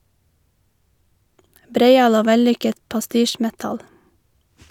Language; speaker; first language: Norwegian; native; Norwegian